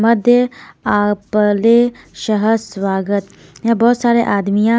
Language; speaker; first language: Hindi; non-native, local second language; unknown